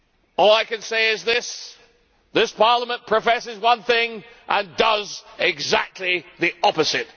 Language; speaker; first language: English; native; English